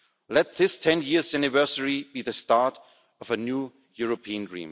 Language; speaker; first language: English; non-native, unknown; German